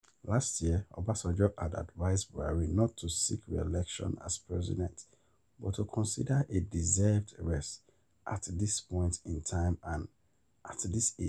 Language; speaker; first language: English; non-native, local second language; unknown